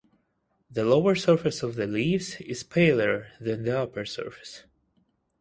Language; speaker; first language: English; non-native, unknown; Russian